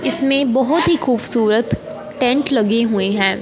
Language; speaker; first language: Hindi; non-native, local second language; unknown